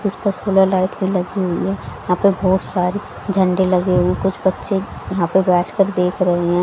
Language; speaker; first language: Hindi; native; Hindi